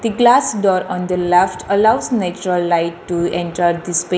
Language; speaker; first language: English; non-native, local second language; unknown